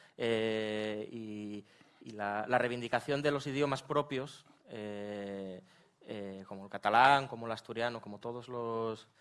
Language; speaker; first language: Spanish; native; Spanish